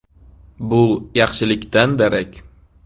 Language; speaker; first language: Uzbek; native; Uzbek